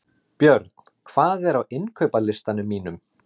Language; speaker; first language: Icelandic; native; Icelandic